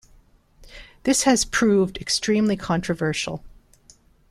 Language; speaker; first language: English; non-native, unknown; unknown